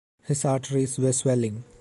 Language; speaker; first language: English; non-native, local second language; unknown